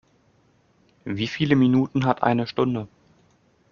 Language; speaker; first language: German; native; German